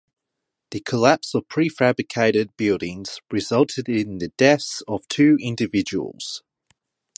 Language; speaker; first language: English; non-native, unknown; Japanese